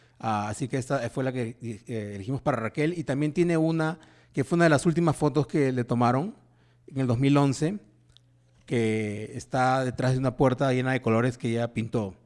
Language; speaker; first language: Spanish; native; Spanish